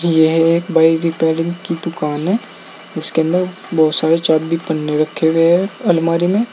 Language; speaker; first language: Hindi; native; Hindi